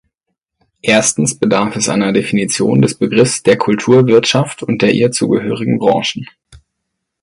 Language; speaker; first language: German; native; German